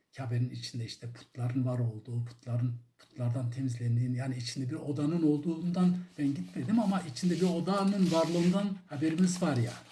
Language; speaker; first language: Turkish; non-native, local second language; Zaza